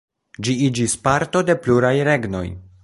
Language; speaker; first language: Esperanto; non-native, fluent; Polish